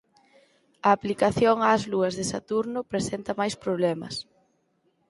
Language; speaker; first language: Galician; native; Galician